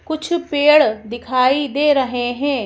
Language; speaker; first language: Hindi; native; Hindi